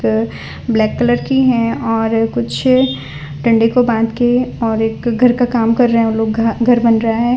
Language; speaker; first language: Hindi; non-native, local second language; Gujarati